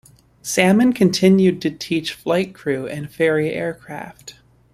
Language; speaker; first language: English; native; English